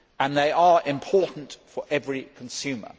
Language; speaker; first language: English; native; English